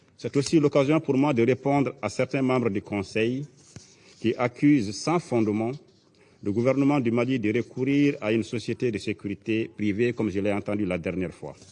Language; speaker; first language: French; non-native, local second language; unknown